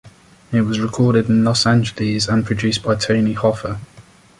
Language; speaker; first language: English; native; English